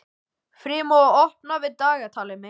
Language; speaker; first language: Icelandic; native; Icelandic